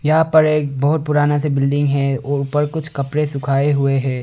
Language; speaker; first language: Hindi; non-native, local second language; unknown